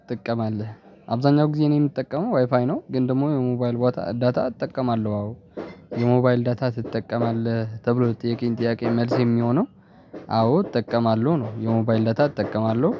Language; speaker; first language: Amharic; non-native, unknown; Tigrinya